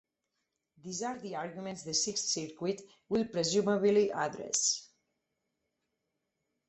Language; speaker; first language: English; non-native, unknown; Catalan